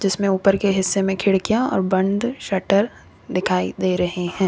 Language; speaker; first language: Hindi; native; Hindi